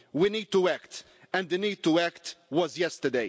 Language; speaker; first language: English; non-native, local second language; Maltese